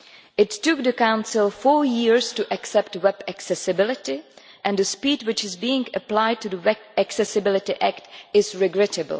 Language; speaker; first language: English; non-native, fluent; Czech